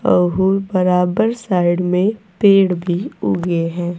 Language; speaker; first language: Hindi; native; Hindi